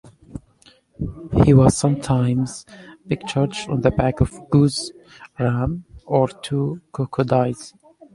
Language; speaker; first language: English; native; English